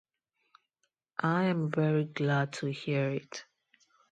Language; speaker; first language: English; non-native, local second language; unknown